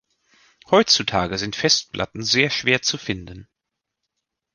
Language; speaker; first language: German; native; German